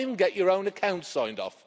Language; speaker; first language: English; native; English